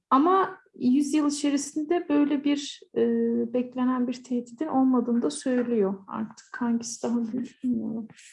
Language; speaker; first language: Turkish; native; Turkish